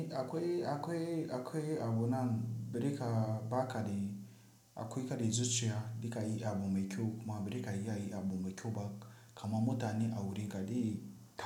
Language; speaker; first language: Hausa; non-native, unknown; Tiv